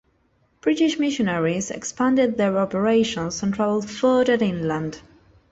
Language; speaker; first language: English; non-native, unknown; Spanish